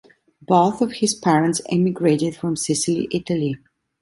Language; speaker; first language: English; non-native, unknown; Italian